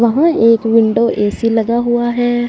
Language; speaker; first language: Hindi; non-native, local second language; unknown